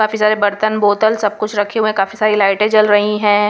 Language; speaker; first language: Hindi; non-native, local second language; Punjabi